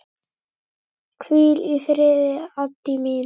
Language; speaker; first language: Icelandic; native; Icelandic